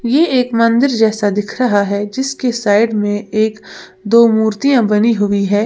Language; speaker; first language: Hindi; native; Hindi